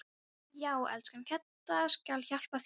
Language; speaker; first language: Icelandic; non-native, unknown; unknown